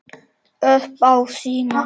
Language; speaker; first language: Icelandic; non-native, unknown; Czech